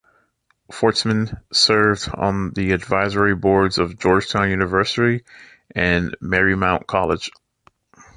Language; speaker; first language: English; native; English